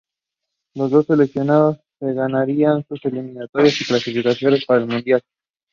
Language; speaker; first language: English; non-native, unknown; Spanish